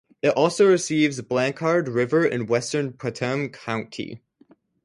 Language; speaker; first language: English; native; English